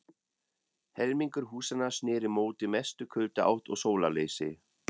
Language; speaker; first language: Icelandic; non-native, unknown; German